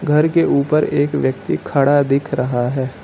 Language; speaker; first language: Hindi; native; Hindi